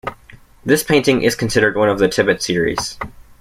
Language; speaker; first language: English; native; English